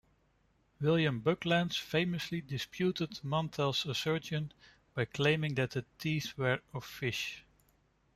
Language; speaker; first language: English; non-native, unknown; Dutch